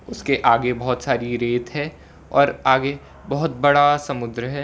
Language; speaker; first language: Hindi; non-native, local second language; Gujarati